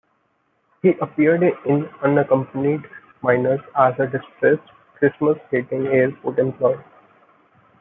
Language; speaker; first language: English; non-native, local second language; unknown